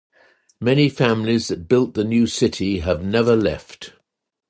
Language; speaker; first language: English; native; English